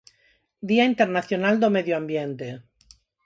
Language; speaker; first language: Galician; non-native, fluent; Spanish